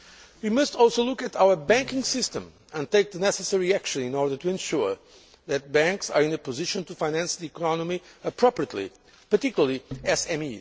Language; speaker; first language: English; non-native, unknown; Portuguese